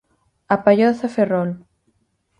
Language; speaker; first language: Galician; native; Galician